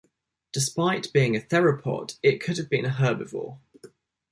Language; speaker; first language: English; native; English